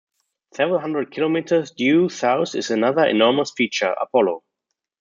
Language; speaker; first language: English; non-native, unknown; German